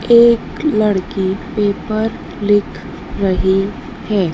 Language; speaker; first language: Hindi; native; Hindi